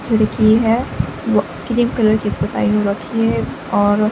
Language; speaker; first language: Hindi; native; Hindi